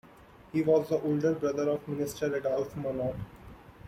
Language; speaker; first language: English; non-native, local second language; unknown